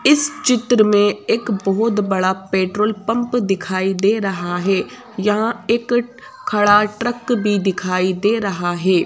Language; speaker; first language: Hindi; native; Hindi